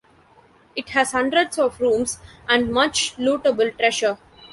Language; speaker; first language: English; non-native, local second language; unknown